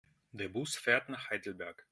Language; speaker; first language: German; non-native, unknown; Russian